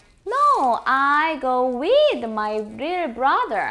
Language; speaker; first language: English; non-native, fluent; Korean